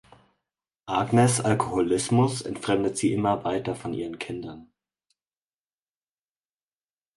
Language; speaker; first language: German; native; German